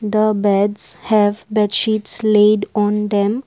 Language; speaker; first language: English; non-native, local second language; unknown